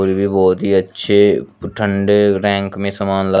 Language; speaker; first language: Hindi; native; Hindi